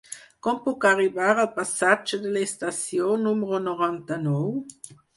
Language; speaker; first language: Catalan; non-native, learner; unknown